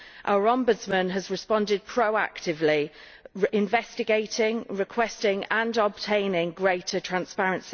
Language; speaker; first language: English; native; English